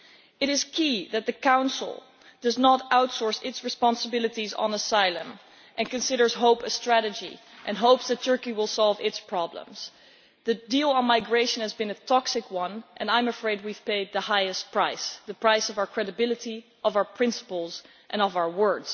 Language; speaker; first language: English; non-native, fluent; Dutch